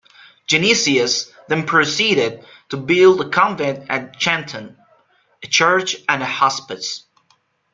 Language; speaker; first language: English; non-native, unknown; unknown